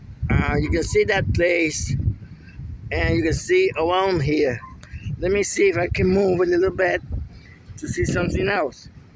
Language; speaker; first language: English; non-native, fluent; Spanish